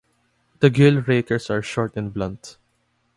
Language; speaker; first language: English; non-native, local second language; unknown